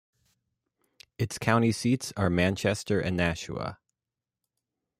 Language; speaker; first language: English; native; English